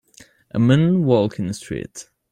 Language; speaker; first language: English; non-native, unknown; French